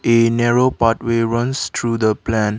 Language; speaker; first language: English; non-native, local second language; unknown